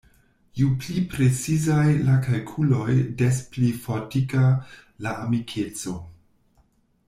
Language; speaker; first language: Esperanto; non-native, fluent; German